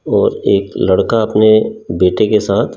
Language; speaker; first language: Hindi; native; Hindi